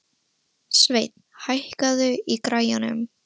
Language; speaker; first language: Icelandic; non-native, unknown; Russian